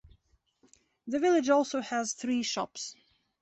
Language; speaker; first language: English; non-native, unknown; Belarusian